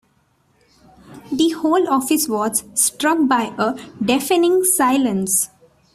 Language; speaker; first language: English; non-native, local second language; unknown